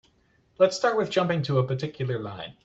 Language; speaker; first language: English; native; English